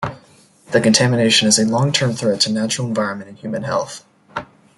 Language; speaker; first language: English; native; English